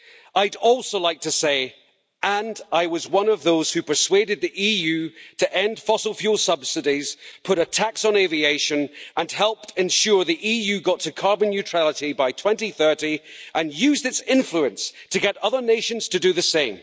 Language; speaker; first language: English; native; English